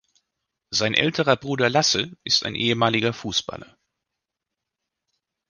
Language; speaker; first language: German; native; German